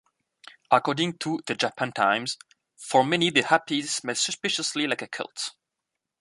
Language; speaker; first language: English; non-native, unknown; French